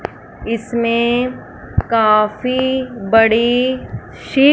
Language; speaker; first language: Hindi; non-native, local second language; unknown